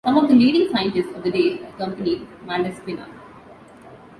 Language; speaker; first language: English; non-native, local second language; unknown